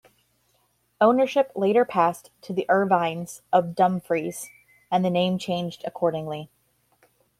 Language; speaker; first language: English; native; English